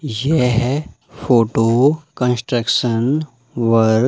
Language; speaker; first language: Hindi; native; Hindi